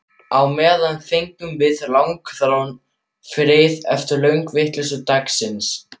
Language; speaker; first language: Icelandic; non-native, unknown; German